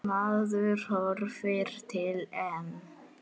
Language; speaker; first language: Icelandic; native; Icelandic